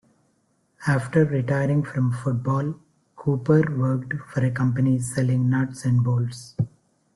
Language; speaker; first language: English; non-native, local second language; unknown